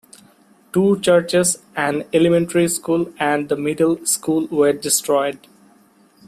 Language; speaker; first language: English; non-native, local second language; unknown